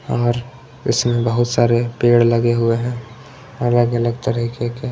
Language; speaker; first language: Hindi; non-native, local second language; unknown